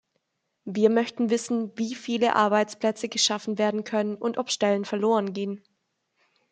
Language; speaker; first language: German; native; German